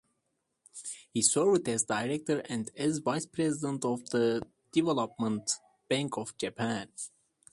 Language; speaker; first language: English; non-native, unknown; Turkish